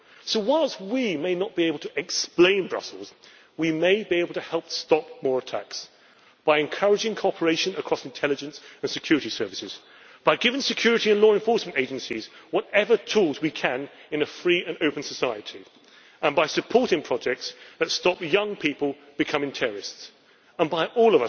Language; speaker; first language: English; native; English